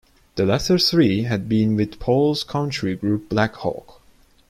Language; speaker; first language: English; non-native, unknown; Turkish